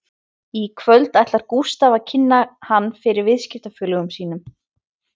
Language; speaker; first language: Icelandic; native; Icelandic